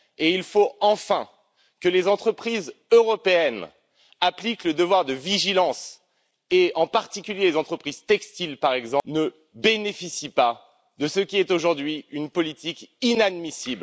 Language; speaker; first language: French; native; French